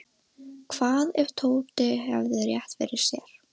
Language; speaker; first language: Icelandic; non-native, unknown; Russian